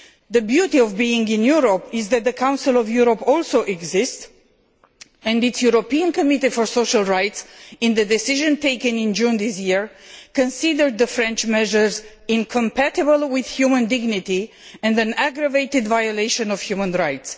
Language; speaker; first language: English; non-native, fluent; Romanian